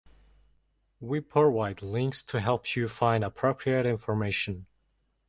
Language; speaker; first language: English; non-native, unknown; Mongolian